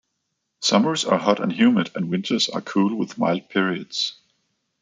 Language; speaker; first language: English; non-native, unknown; Danish